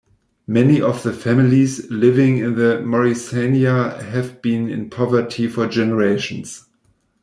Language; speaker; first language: English; non-native, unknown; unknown